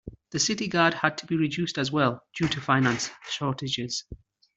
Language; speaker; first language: English; native; English